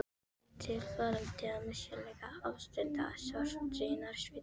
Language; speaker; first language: Icelandic; non-native, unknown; Filipino